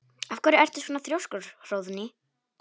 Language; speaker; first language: Icelandic; non-native, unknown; Polish